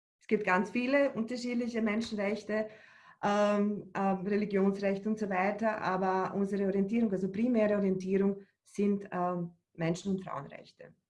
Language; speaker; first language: German; early bilingual, other home language; Bosnian